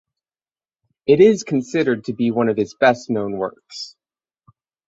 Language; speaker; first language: English; native; English